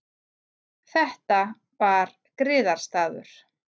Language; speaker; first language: Icelandic; native; Icelandic